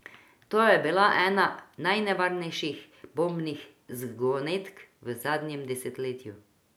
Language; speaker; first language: Slovenian; non-native, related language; Croatian